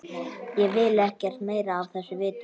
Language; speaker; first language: Icelandic; native; Icelandic